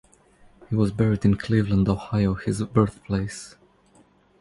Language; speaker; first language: English; non-native, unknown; Croatian